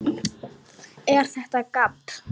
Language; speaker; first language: Icelandic; native; Icelandic